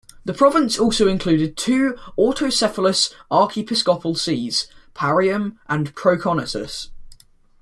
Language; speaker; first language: English; native; English